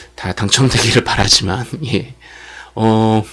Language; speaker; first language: Korean; native; Korean